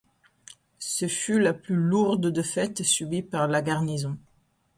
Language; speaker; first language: French; non-native, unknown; Italian